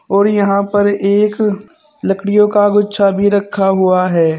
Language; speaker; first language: Hindi; native; Hindi